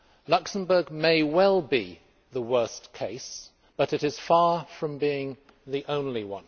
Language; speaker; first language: English; native; English